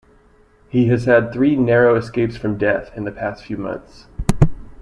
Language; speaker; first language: English; native; English